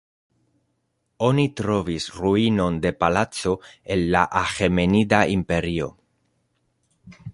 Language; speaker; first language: Esperanto; non-native, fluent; Spanish